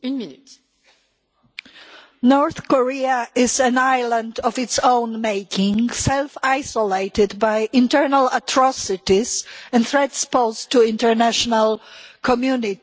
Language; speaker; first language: English; non-native, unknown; Polish